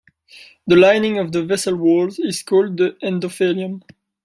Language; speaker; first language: English; non-native, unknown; French